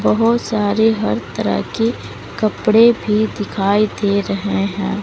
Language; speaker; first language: Hindi; native; Hindi